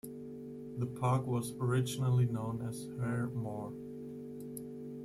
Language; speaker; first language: English; non-native, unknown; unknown